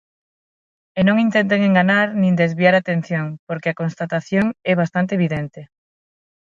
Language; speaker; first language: Galician; non-native, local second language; Spanish